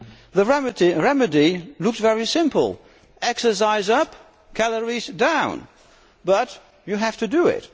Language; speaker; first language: English; non-native, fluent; Dutch